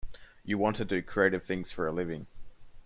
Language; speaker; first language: English; native; English